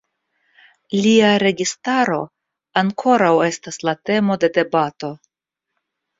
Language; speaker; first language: Esperanto; non-native, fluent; Russian